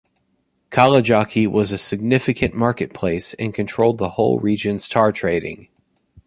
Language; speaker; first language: English; native; English